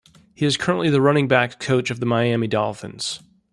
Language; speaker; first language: English; native; English